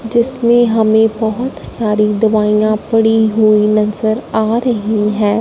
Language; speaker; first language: Hindi; non-native, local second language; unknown